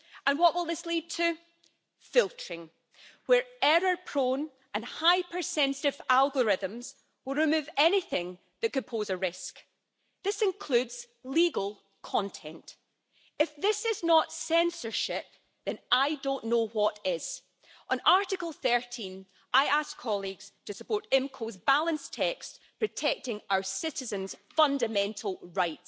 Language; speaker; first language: English; native; English